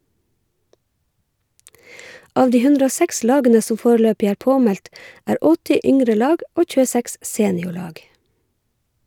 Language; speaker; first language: Norwegian; native; Norwegian